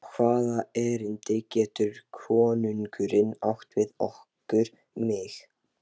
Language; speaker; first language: Icelandic; non-native, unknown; Lithuanian